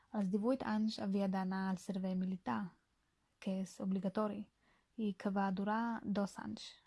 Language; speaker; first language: Catalan; non-native, learner; Bulgarian